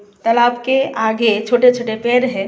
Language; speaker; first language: Hindi; non-native, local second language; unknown